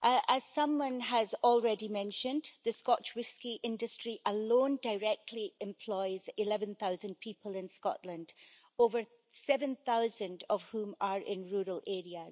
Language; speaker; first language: English; native; English